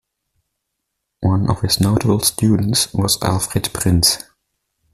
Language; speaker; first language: English; non-native, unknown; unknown